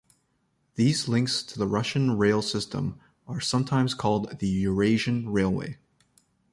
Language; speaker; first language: English; native; English